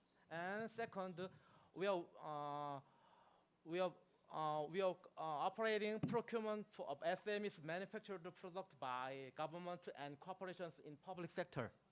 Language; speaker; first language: English; non-native, fluent; Korean